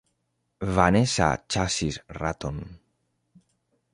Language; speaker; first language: Esperanto; non-native, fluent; Spanish